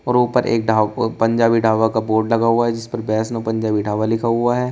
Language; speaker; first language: Hindi; native; Hindi